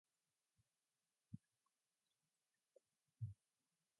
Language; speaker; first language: English; non-native, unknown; Mongolian